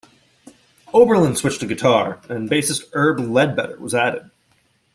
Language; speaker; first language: English; native; English